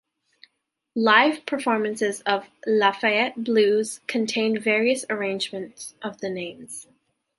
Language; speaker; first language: English; native; English